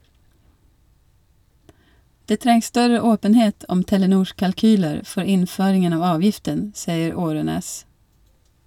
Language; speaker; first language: Norwegian; non-native, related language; Swedish